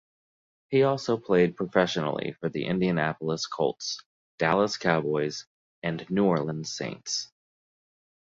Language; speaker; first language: English; native; English